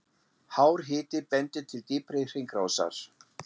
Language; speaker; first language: Icelandic; non-native, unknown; German